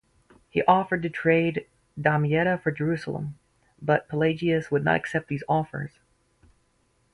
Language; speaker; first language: English; native; English